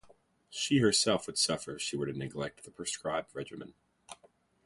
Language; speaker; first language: English; native; English